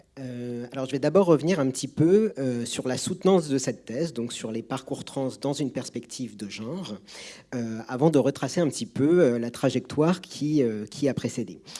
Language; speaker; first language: French; native; French